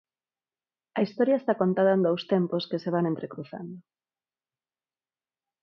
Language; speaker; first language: Galician; non-native, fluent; Spanish